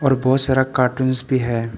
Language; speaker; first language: Hindi; non-native, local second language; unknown